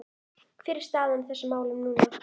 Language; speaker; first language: Icelandic; native; Icelandic